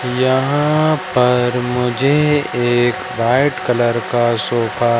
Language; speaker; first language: Hindi; native; Hindi